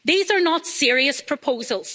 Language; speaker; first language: English; native; English